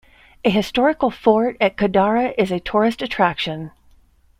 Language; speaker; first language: English; native; English